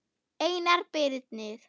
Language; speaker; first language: Icelandic; non-native, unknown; German